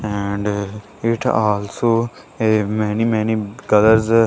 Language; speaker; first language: English; non-native, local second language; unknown